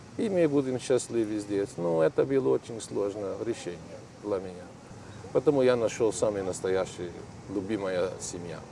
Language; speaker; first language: Russian; non-native, learner; Portuguese